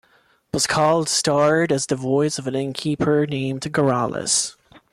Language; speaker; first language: English; non-native, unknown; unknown